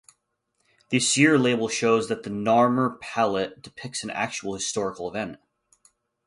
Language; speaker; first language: English; native; English